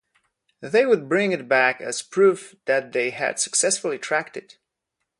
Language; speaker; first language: English; non-native, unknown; Polish